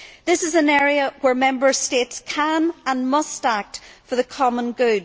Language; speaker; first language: English; native; English